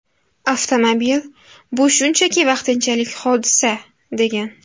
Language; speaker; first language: Uzbek; native; Uzbek